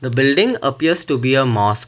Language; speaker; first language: English; non-native, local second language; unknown